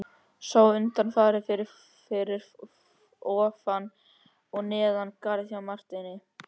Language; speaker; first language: Icelandic; native; Icelandic